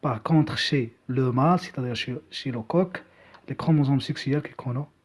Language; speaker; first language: French; non-native, local second language; Arabic